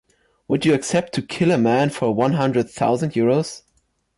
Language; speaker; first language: English; non-native, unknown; German